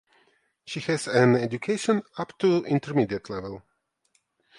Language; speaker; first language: English; non-native, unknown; Ukrainian